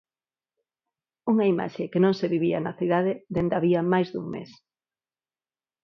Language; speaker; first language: Galician; non-native, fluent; Spanish